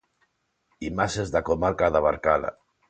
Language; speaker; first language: Galician; non-native, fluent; Spanish